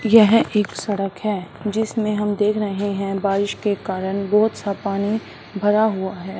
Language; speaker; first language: Hindi; non-native, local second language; Punjabi